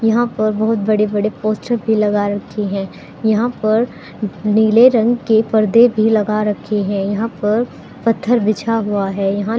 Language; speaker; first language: Hindi; native; Hindi